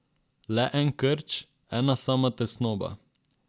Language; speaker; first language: Slovenian; non-native, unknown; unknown